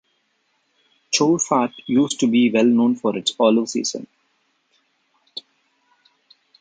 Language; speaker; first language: English; non-native, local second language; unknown